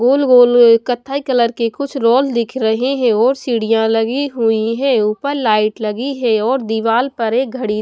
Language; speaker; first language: Hindi; non-native, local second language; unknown